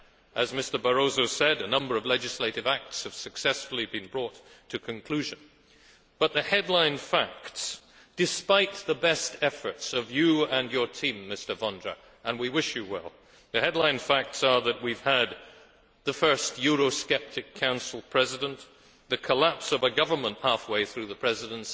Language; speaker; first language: English; native; English